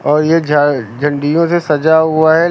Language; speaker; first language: Hindi; native; Hindi